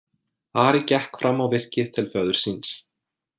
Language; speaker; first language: Icelandic; non-native, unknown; English